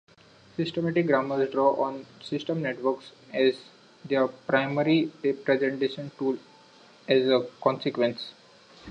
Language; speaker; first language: English; non-native, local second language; Marathi